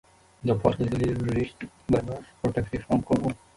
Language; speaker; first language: English; non-native, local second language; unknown